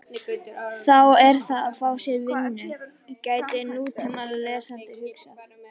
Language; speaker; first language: Icelandic; native; Icelandic